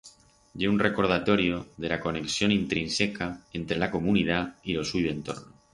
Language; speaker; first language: Aragonese; non-native, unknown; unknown